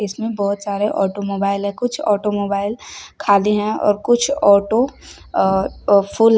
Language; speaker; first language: Hindi; native; Hindi